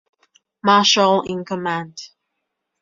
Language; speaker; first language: English; native; English